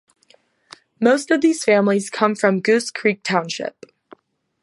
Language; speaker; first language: English; native; English